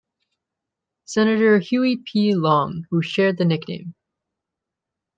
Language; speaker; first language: English; native; English